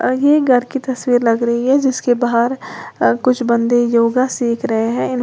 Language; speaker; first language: Hindi; native; Hindi